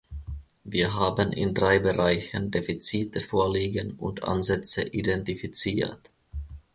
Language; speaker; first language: German; non-native, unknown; Finnish